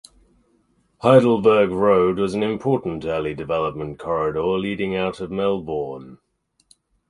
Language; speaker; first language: English; native; English